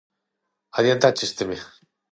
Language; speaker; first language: Galician; non-native, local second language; Spanish